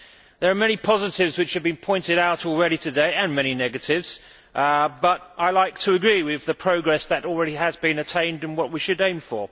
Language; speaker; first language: English; native; English